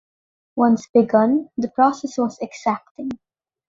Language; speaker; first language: English; non-native, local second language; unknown